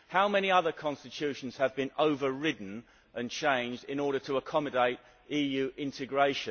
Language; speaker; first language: English; native; English